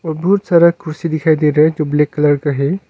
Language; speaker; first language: Hindi; non-native, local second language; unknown